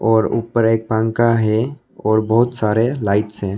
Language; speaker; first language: Hindi; non-native, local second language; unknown